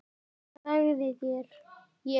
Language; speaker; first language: Icelandic; native; Icelandic